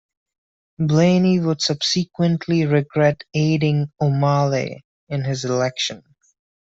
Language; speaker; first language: English; non-native, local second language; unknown